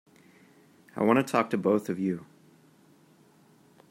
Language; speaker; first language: English; native; English